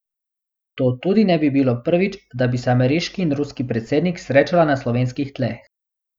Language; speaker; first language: Slovenian; non-native, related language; Bosnian